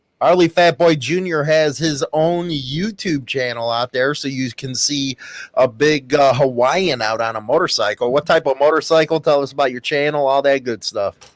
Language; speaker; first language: English; native; English